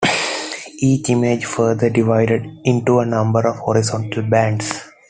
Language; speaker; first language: English; non-native, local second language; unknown